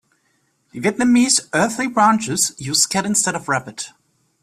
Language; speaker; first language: English; non-native, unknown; German